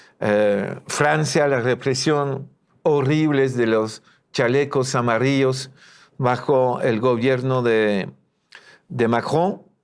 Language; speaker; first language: Spanish; non-native, fluent; French